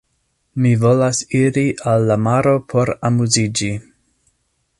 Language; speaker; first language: Esperanto; non-native, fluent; English